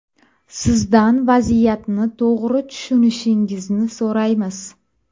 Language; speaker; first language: Uzbek; native; Uzbek